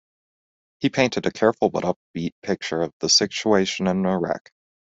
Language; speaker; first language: English; native; English